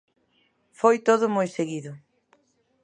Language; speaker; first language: Galician; native; Galician